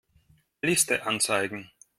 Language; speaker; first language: German; non-native, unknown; Russian